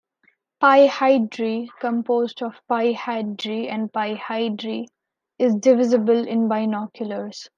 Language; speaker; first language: English; non-native, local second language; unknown